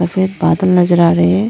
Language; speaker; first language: Hindi; non-native, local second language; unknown